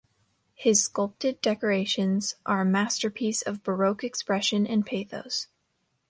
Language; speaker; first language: English; native; English